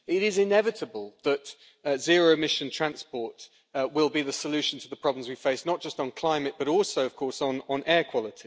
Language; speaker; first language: English; native; English